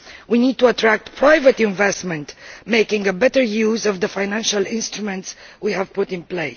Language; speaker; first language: English; non-native, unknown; Romanian